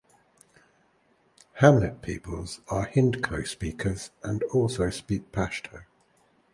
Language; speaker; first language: English; native; English